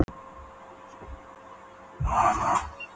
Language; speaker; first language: Icelandic; non-native, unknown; Polish